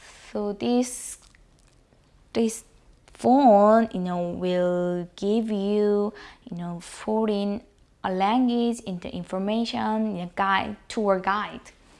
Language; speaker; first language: English; non-native, fluent; Korean